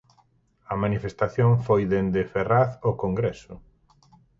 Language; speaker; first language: Galician; native; Galician